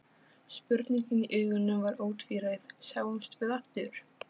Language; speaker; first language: Icelandic; non-native, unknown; Polish